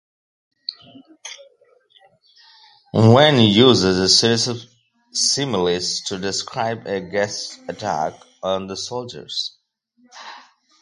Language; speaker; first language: English; non-native, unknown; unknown